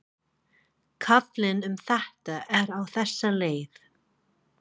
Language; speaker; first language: Icelandic; non-native, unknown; English